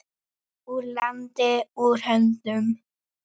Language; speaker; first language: Icelandic; native; Icelandic